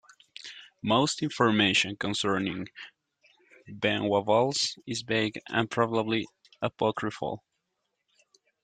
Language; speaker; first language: English; non-native, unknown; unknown